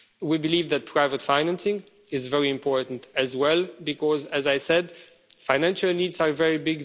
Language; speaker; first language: English; non-native, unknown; Romanian